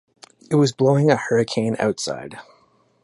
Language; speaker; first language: English; native; English